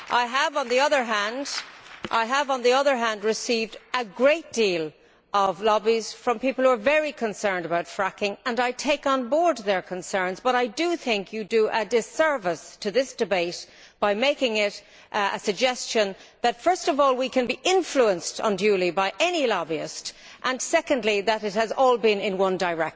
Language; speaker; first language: English; native; English